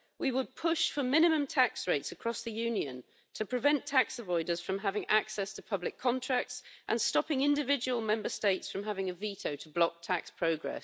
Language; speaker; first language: English; native; English